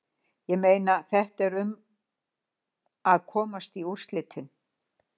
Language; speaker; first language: Icelandic; native; Icelandic